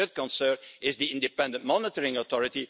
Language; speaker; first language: English; non-native, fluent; Dutch